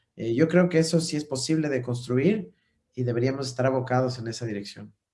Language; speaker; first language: Spanish; native; Spanish